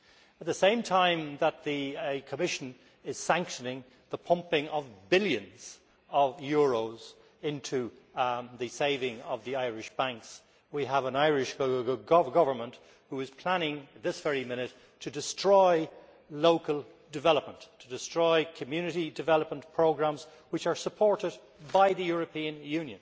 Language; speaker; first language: English; native; English